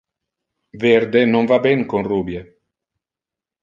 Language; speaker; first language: Interlingua; non-native, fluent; Italian